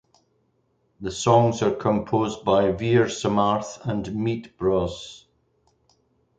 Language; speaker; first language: English; native; English